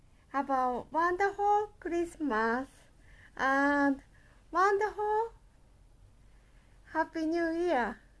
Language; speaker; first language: English; non-native, learner; Japanese